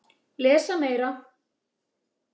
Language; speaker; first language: Icelandic; native; Icelandic